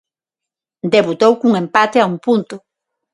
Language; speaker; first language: Galician; non-native, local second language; Spanish